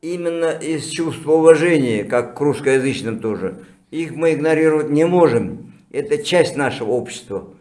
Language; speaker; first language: Russian; non-native, local second language; Kazakh